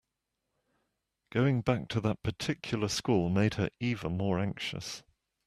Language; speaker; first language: English; native; English